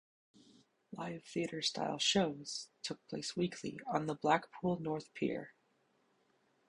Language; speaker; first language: English; native; English